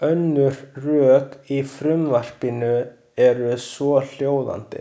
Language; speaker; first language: Icelandic; non-native, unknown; Chinese